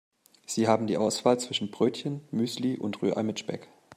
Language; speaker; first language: German; native; German